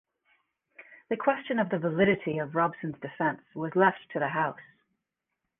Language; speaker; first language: English; native; English